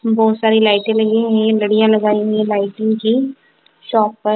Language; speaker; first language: Hindi; non-native, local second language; Punjabi